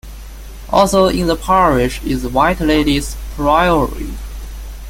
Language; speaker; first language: English; non-native, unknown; Chinese